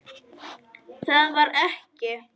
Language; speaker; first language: Icelandic; non-native, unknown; Polish